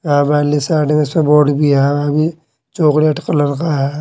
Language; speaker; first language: Hindi; native; Hindi